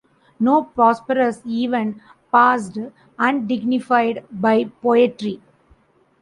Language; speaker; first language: English; non-native, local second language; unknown